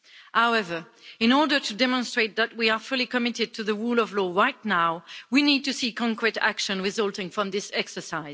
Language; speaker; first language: English; non-native, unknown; French